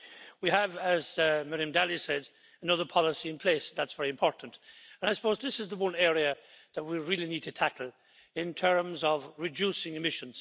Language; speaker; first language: English; native; English